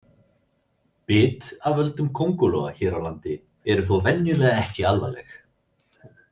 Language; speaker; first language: Icelandic; native; Icelandic